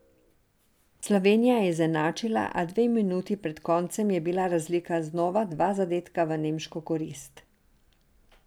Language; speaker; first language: Slovenian; non-native, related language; Serbian